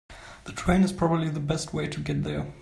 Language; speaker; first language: English; non-native, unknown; German